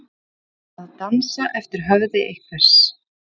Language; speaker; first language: Icelandic; native; Icelandic